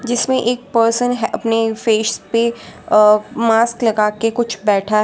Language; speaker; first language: Hindi; non-native, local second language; Gujarati